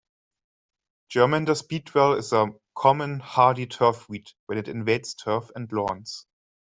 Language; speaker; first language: English; non-native, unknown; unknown